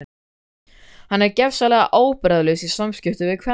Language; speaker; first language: Icelandic; native; Icelandic